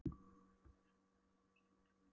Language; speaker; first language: Icelandic; non-native, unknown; Polish